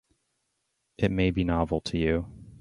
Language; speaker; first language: English; native; English